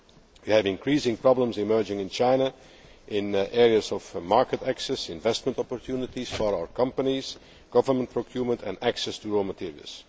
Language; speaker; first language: English; non-native, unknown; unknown